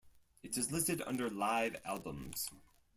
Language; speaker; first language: English; non-native, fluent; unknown